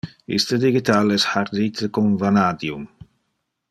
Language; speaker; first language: Interlingua; non-native, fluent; Dutch